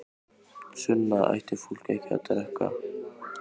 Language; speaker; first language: Icelandic; native; Icelandic